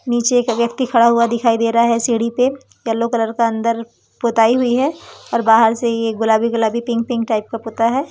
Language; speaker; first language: Hindi; native; Hindi